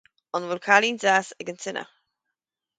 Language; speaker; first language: Irish; native; Irish